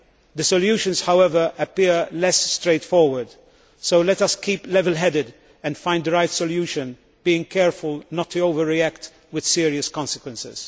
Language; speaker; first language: English; non-native, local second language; Maltese